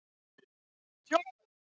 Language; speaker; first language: Icelandic; non-native, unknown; English